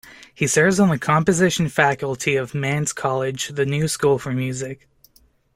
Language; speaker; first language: English; native; English